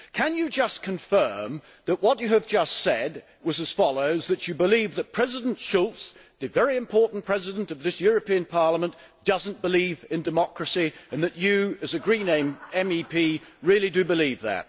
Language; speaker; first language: English; native; English